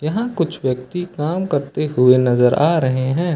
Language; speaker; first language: Hindi; native; Hindi